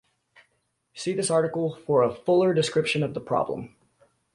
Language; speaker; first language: English; native; English